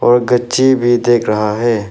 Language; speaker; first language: Hindi; non-native, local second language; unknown